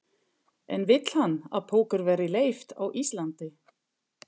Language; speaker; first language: Icelandic; non-native, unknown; German